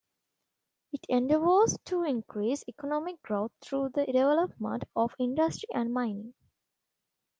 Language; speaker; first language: English; non-native, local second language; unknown